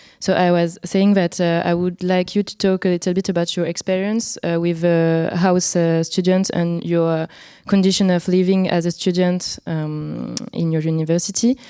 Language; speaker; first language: English; non-native, fluent; French